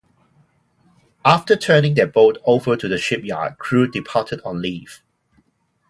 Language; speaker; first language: English; non-native, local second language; Cantonese